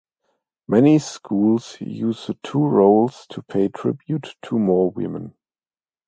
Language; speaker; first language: English; non-native, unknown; German